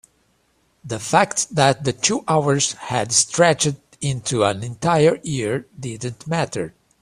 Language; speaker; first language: English; native; English